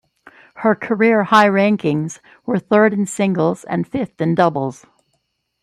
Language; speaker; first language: English; native; English